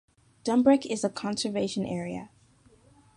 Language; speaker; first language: English; native; English